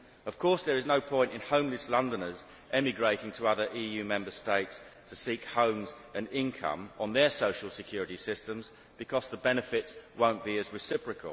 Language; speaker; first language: English; native; English